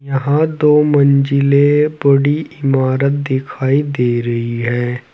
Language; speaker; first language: Hindi; native; Hindi